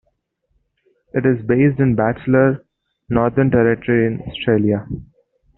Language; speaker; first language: English; non-native, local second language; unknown